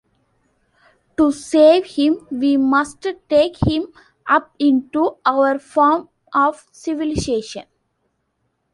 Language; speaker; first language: English; non-native, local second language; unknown